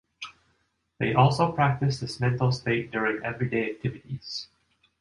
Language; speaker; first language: English; non-native, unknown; Japanese